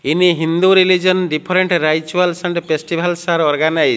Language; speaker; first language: English; non-native, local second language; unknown